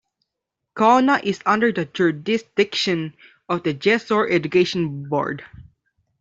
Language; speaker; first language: English; non-native, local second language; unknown